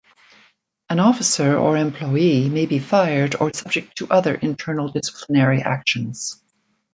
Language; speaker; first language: English; native; English